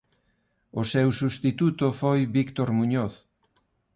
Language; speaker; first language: Galician; non-native, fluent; Spanish